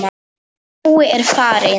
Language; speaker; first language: Icelandic; non-native, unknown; Polish